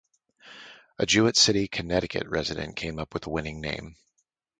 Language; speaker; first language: English; native; English